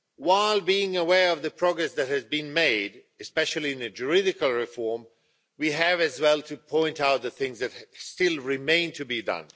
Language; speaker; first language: English; non-native, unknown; Swedish